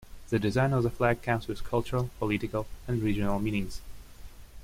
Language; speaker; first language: English; non-native, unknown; Russian